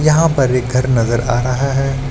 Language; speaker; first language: Hindi; native; Hindi